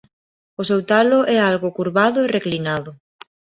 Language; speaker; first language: Galician; non-native, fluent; Spanish